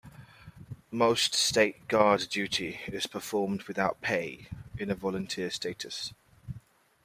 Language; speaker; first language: English; native; English